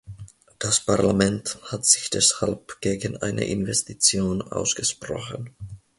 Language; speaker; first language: German; non-native, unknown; Finnish